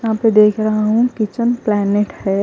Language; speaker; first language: Hindi; non-native, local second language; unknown